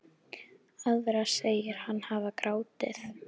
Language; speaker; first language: Icelandic; native; Icelandic